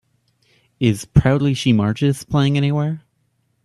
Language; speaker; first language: English; native; English